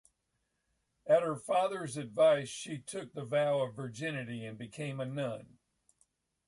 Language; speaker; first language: English; native; English